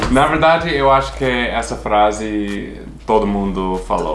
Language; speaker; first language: Portuguese; non-native, fluent; English